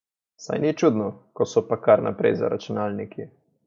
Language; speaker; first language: Slovenian; native; Slovenian